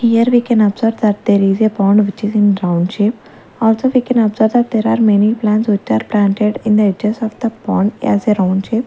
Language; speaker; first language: English; non-native, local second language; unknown